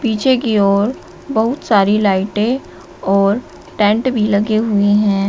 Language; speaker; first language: Hindi; native; Hindi